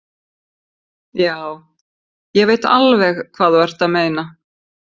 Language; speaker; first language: Icelandic; native; Icelandic